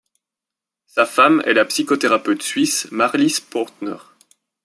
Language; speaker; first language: French; native; French